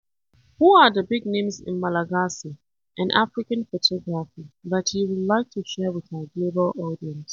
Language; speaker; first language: English; non-native, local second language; Hausa